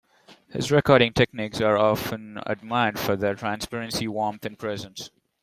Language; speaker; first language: English; non-native, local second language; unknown